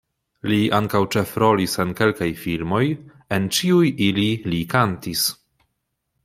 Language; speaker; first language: Esperanto; non-native, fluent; Polish